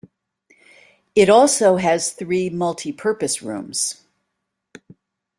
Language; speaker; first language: English; native; English